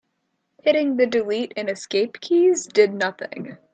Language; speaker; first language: English; native; English